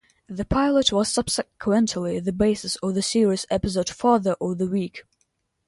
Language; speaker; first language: English; non-native, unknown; Russian